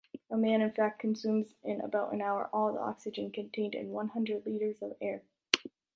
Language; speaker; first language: English; native; English